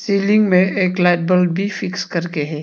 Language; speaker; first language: Hindi; early bilingual, other home language; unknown